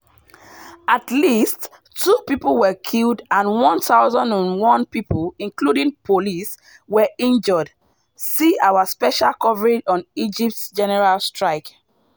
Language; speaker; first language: English; non-native, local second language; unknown